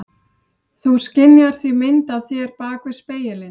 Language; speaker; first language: Icelandic; native; Icelandic